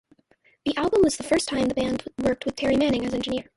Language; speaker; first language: English; native; English